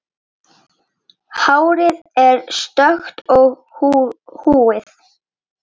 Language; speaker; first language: Icelandic; native; Icelandic